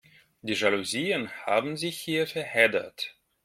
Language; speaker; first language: German; non-native, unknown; Russian